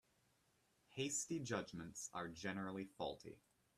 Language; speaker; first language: English; native; English